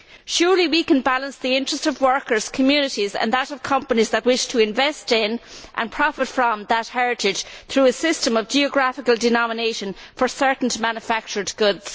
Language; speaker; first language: English; native; English